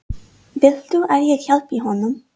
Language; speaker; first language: Icelandic; non-native, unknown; English